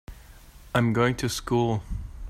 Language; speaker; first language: English; non-native, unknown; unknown